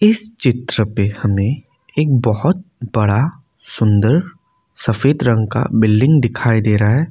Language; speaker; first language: Hindi; non-native, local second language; Assamese